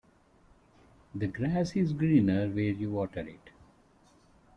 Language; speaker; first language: English; non-native, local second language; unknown